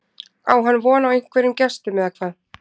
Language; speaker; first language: Icelandic; native; Icelandic